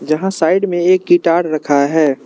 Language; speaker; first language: Hindi; non-native, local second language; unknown